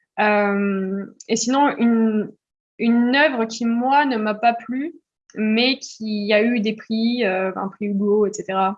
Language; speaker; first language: French; early bilingual, heritage; French